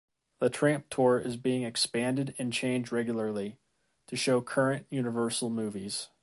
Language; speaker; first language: English; native; English